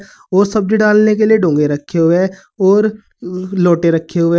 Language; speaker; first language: Hindi; native; Hindi